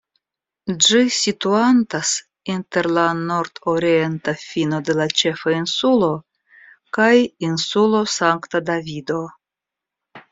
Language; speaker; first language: Esperanto; non-native, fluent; Russian